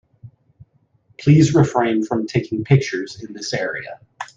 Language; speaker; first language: English; native; English